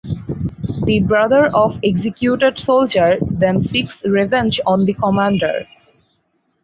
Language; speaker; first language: English; non-native, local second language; Bangla